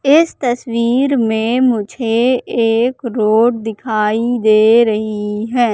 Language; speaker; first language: Hindi; native; Hindi